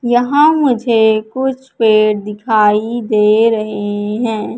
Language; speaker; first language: Hindi; native; Hindi